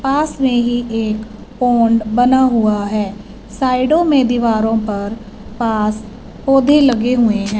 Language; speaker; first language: Hindi; non-native, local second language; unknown